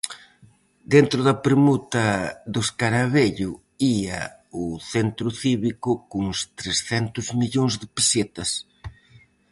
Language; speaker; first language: Galician; native; Galician